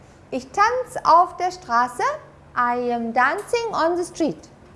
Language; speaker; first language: German; native; German